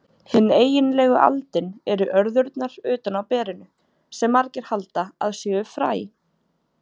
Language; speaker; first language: Icelandic; native; Icelandic